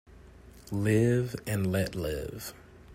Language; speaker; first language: English; native; English